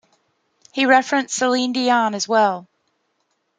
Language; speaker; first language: English; native; English